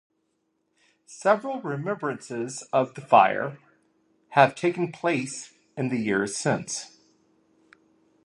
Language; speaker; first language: English; native; English